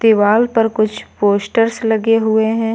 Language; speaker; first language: Hindi; native; Hindi